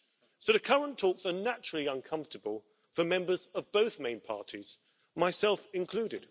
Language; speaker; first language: English; native; English